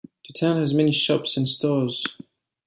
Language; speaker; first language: English; non-native, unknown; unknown